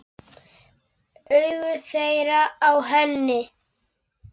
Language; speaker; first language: Icelandic; non-native, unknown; Polish